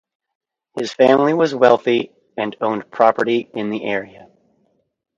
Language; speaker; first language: English; native; English